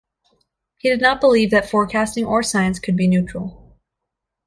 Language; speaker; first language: English; native; English